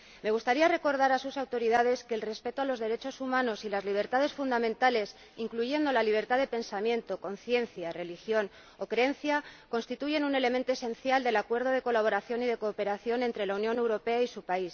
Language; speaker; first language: Spanish; native; Spanish